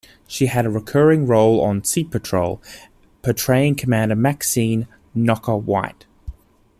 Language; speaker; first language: English; native; English